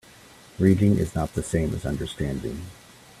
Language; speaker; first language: English; native; English